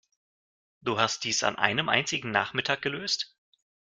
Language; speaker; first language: German; non-native, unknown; Russian